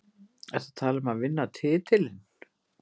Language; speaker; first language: Icelandic; native; Icelandic